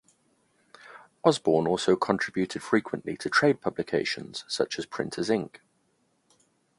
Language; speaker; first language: English; native; English